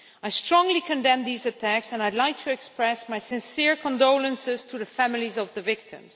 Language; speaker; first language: English; non-native, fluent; Dutch